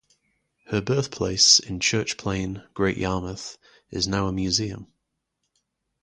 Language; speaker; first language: English; native; English